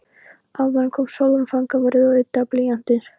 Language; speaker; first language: Icelandic; non-native, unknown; Polish